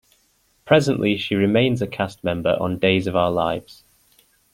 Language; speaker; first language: English; native; English